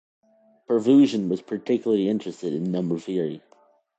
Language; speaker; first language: English; native; English